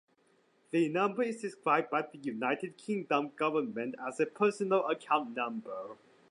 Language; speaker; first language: English; native; English